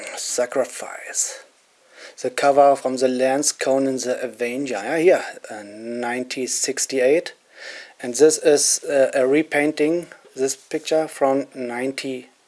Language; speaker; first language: English; non-native, fluent; German